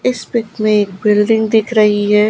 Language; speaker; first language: Hindi; non-native, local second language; Gujarati